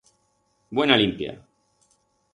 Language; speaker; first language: Aragonese; non-native, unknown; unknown